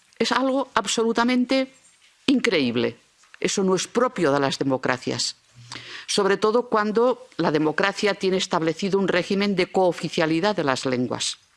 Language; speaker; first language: Spanish; non-native, local second language; Catalan